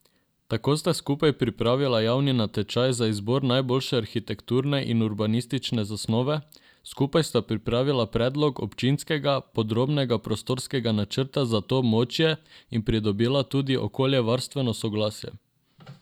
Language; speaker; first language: Slovenian; non-native, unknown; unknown